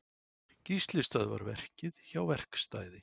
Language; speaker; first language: Icelandic; native; Icelandic